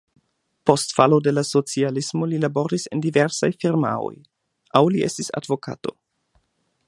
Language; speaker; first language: Esperanto; non-native, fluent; German